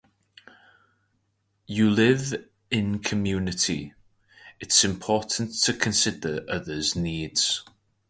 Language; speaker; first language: English; native; English